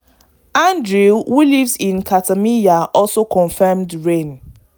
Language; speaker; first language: English; non-native, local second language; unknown